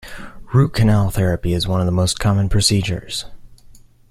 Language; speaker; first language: English; native; English